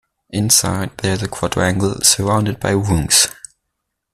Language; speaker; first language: English; non-native, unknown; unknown